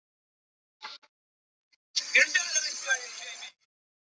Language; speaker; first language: Icelandic; non-native, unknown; Polish